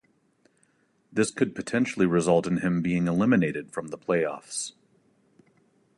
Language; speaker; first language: English; native; English